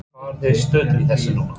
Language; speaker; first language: Icelandic; non-native, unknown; English